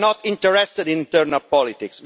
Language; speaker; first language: English; non-native, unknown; Italian